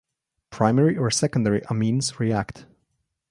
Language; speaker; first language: English; non-native, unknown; Slovenian